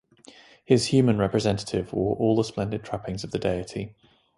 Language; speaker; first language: English; native; English